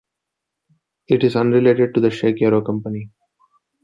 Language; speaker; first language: English; non-native, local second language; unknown